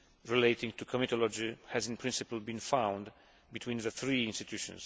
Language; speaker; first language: English; non-native, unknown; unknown